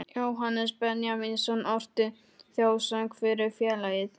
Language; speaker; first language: Icelandic; non-native, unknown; Polish